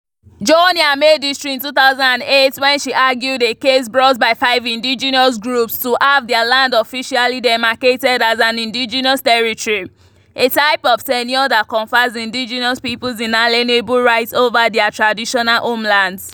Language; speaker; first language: English; non-native, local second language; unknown